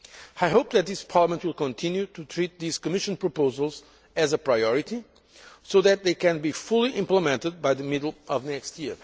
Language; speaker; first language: English; non-native, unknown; Portuguese